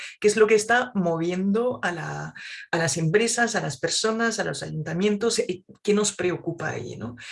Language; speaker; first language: Spanish; non-native, fluent; French